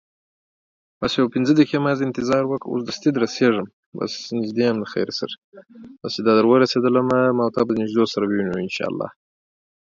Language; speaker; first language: English; non-native, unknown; Pashto